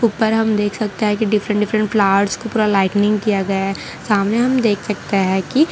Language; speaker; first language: Hindi; non-native, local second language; Gujarati